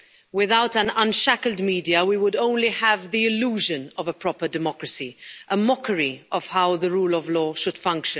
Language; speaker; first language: English; non-native, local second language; Maltese